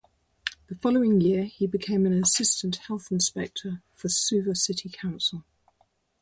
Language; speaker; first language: English; native; English